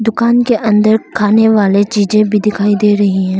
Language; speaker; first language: Hindi; non-native, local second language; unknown